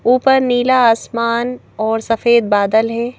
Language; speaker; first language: Hindi; native; Hindi